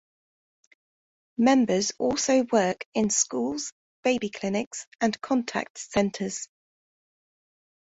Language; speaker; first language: English; native; English